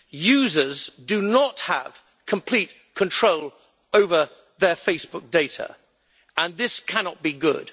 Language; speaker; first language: English; native; English